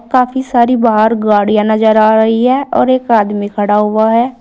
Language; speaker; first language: Hindi; native; Hindi